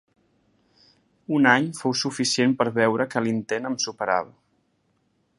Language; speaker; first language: Catalan; native; Catalan